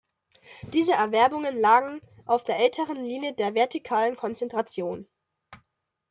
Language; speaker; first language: German; native; German